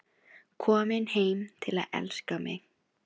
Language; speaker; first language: Icelandic; non-native, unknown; Filipino